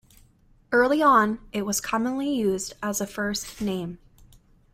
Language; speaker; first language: English; native; English